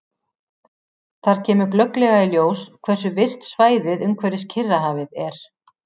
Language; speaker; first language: Icelandic; native; Icelandic